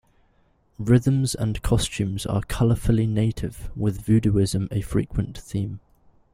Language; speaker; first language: English; native; English